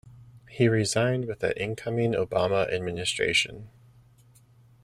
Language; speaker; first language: English; native; English